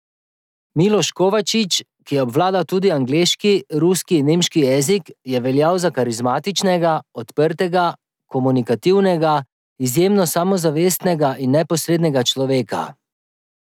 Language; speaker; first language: Slovenian; native; Slovenian